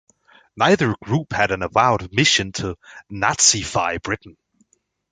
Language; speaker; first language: English; native; English